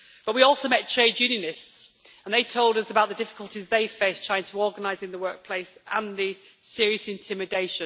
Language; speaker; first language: English; native; English